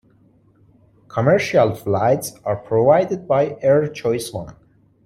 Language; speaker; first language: English; non-native, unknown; Persian